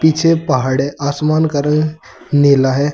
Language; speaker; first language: Hindi; native; Hindi